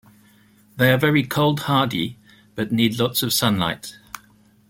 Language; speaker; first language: English; native; English